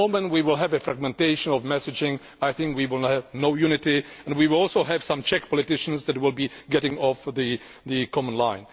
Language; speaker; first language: English; non-native, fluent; Czech